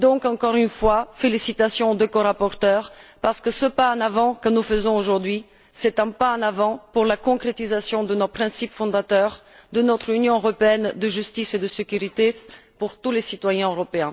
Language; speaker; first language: French; non-native, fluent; Bulgarian